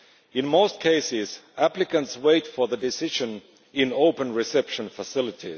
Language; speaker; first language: English; non-native, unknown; Finnish